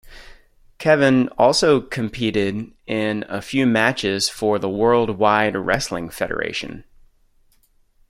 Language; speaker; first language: English; native; English